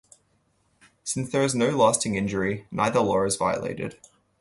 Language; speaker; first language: English; native; English